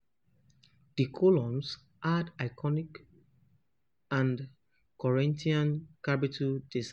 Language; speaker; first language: English; non-native, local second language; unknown